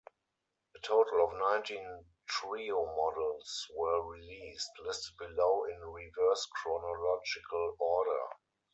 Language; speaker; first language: English; non-native, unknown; German